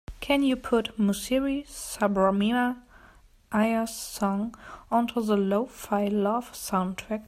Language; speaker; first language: English; non-native, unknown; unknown